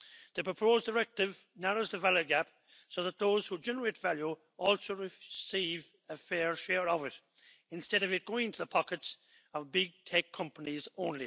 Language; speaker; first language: English; native; English